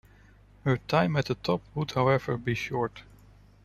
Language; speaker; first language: English; non-native, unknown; Dutch